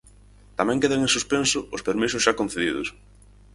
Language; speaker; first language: Galician; native; Galician